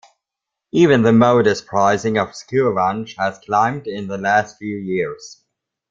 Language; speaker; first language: English; non-native, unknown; German